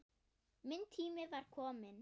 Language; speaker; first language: Icelandic; non-native, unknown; German